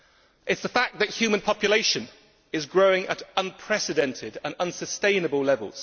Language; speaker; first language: English; native; English